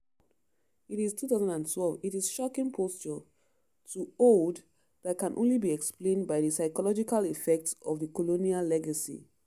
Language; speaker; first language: English; non-native, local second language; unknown